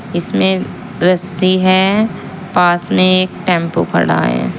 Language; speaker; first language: Hindi; native; Hindi